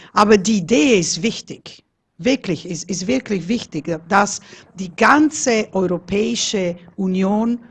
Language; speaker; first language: German; non-native, fluent; Italian